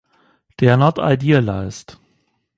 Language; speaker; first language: English; non-native, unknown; German